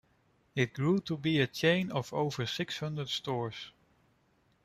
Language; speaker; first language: English; non-native, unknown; Dutch